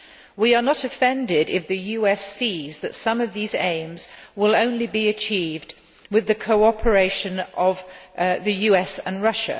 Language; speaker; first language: English; non-native, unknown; Polish